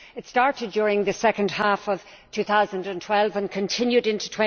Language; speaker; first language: English; native; English